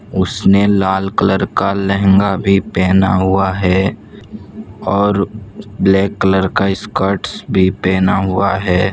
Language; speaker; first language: Hindi; non-native, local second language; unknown